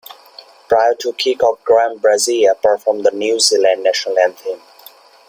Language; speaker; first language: English; non-native, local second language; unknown